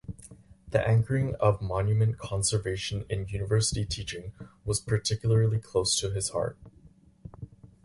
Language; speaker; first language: English; native; English